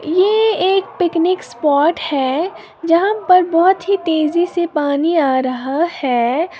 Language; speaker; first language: Hindi; native; Hindi